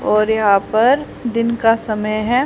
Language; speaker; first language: Hindi; native; Hindi